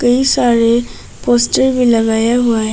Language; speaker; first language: Hindi; non-native, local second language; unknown